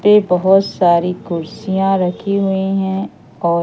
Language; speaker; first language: Hindi; native; Hindi